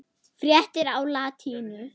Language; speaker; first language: Icelandic; non-native, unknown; German